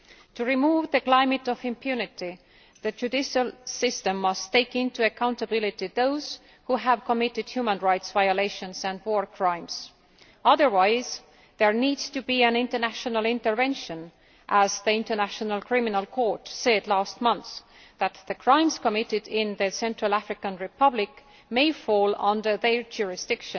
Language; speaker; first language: English; non-native, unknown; Estonian